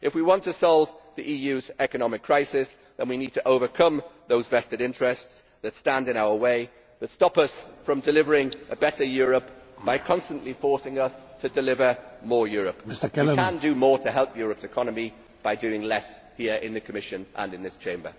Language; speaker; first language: English; native; English